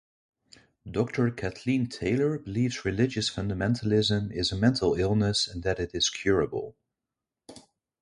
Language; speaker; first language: English; non-native, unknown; Dutch